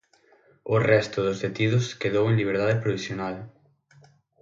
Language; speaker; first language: Galician; native; Galician